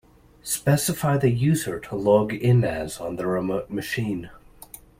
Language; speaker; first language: English; native; English